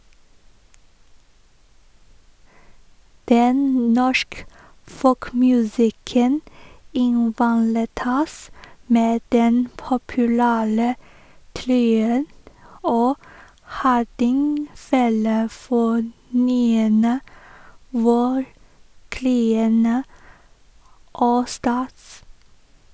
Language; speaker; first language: Norwegian; non-native, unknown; Chinese